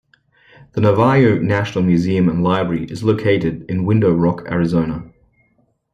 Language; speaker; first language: English; native; English